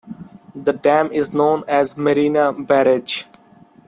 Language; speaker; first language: English; non-native, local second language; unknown